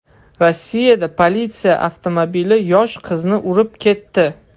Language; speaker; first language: Uzbek; non-native, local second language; Russian